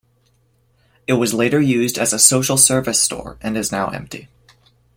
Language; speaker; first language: English; native; English